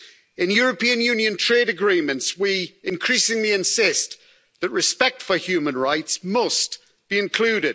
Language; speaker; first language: English; native; English